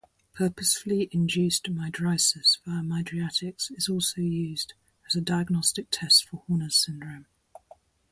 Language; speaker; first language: English; native; English